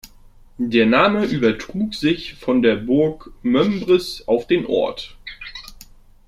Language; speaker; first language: German; native; German